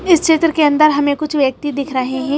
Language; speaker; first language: Hindi; native; Hindi